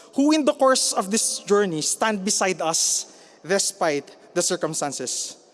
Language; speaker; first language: English; non-native, local second language; Filipino